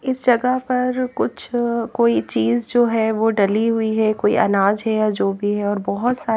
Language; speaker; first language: Hindi; native; Hindi